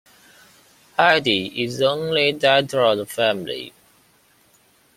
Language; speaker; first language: English; non-native, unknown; Chinese